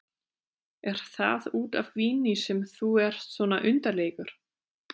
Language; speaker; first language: Icelandic; non-native, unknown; German